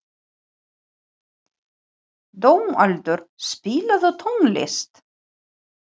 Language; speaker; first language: Icelandic; non-native, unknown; Ukrainian